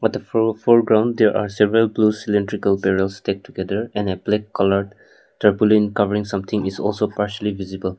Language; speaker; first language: English; non-native, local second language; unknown